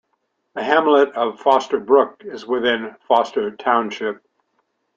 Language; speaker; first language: English; native; English